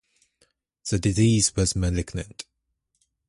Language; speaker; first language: English; native; English